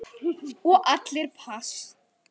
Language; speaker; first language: Icelandic; native; Icelandic